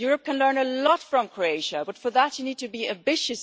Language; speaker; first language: English; non-native, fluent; German